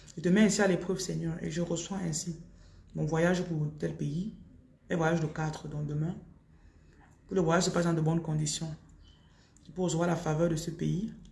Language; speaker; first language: French; non-native, local second language; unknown